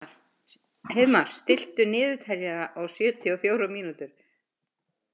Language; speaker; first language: Icelandic; native; Icelandic